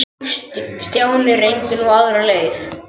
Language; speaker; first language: Icelandic; native; Icelandic